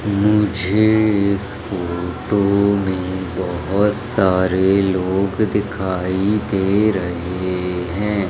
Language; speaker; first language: Hindi; native; Hindi